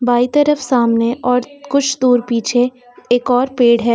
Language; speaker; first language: Hindi; native; Hindi